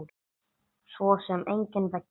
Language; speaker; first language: Icelandic; non-native, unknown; English